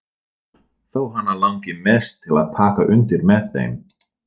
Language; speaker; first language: Icelandic; non-native, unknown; Dutch